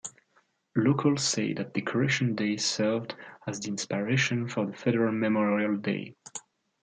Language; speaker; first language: English; non-native, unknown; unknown